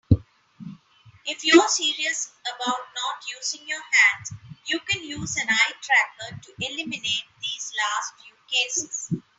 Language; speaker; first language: English; non-native, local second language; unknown